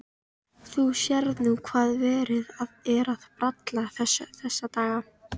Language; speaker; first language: Icelandic; native; Icelandic